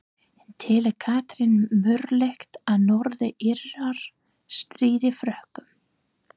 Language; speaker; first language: Icelandic; non-native, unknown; English